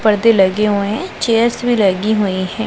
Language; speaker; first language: Hindi; non-native, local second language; Punjabi